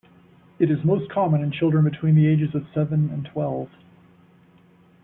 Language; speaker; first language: English; native; English